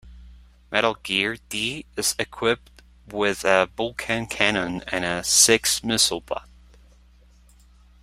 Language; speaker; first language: English; non-native, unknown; Spanish